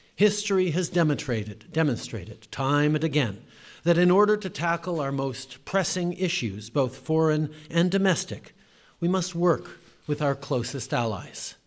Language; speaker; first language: English; early bilingual, other home language; French